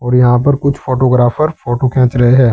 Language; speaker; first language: Hindi; native; Hindi